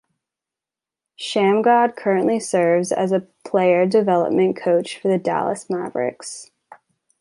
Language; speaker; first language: English; native; English